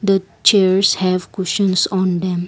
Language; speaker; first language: English; non-native, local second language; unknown